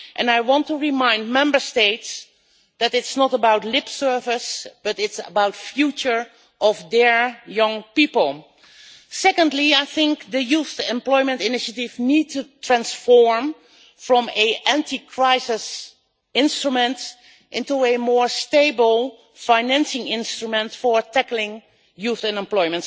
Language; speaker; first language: English; non-native, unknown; Dutch